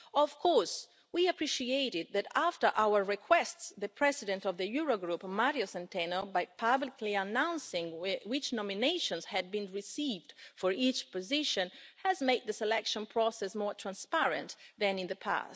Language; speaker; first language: English; non-native, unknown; Italian